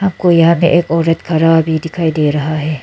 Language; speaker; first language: Hindi; non-native, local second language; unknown